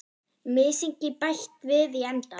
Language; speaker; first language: Icelandic; non-native, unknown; German